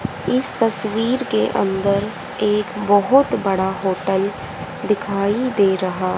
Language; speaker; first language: Hindi; native; Hindi